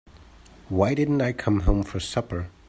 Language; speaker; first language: English; native; English